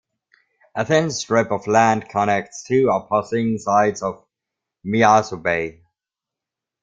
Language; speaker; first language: English; non-native, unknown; German